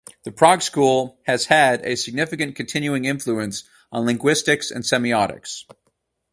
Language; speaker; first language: English; native; English